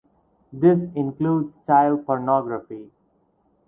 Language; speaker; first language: English; non-native, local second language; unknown